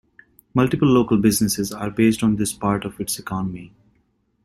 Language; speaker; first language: English; native; English